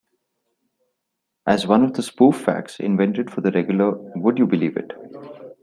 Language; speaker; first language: English; non-native, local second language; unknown